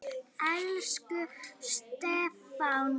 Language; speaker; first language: Icelandic; native; Icelandic